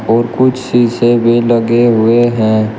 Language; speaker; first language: Hindi; native; Hindi